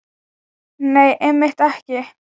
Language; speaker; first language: Icelandic; non-native, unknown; Thai